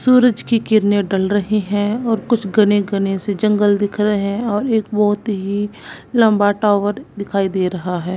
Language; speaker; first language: Hindi; non-native, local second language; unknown